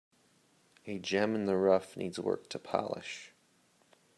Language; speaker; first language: English; native; English